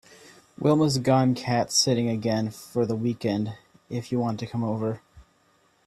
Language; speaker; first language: English; native; English